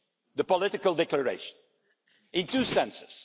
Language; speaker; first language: English; non-native, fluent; Dutch